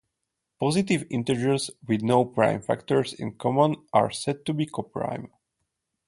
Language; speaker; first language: English; non-native, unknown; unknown